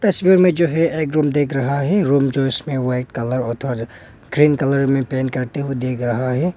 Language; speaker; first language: Hindi; non-native, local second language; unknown